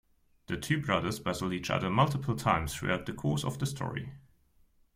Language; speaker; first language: English; non-native, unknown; German